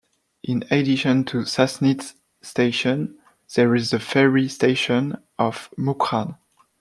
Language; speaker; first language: English; non-native, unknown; French